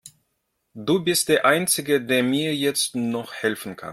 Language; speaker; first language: German; non-native, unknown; Russian